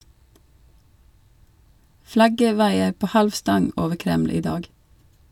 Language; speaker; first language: Norwegian; non-native, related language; Swedish